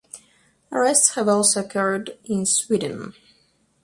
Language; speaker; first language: English; non-native, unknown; Russian